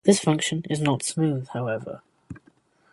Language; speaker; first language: English; native; English